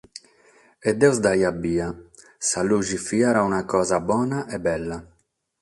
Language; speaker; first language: Sardinian; non-native, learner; Catalan